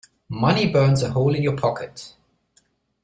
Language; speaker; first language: English; non-native, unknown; German